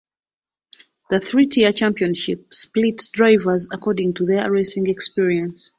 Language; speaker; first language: English; non-native, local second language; Ganda